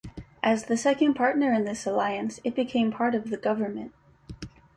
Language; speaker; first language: English; native; English